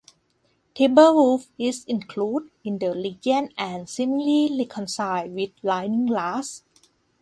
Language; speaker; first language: English; non-native, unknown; Thai